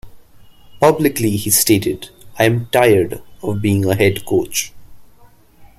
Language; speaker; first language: English; non-native, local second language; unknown